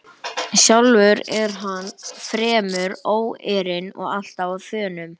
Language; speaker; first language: Icelandic; native; Icelandic